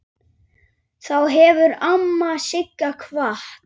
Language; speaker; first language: Icelandic; native; Icelandic